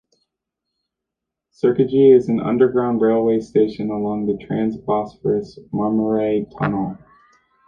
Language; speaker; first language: English; native; English